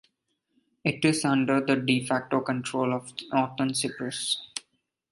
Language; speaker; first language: English; non-native, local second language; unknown